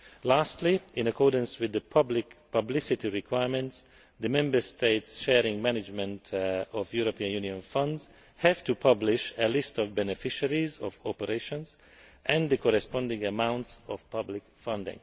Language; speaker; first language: English; non-native, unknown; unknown